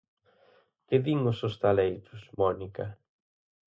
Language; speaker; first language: Galician; native; Galician